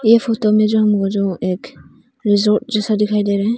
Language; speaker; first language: Hindi; non-native, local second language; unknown